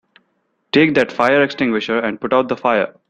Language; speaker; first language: English; non-native, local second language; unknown